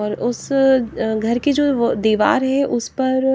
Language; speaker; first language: Hindi; native; Hindi